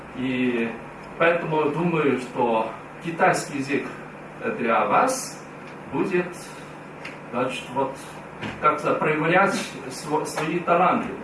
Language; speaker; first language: Russian; non-native, fluent; Chinese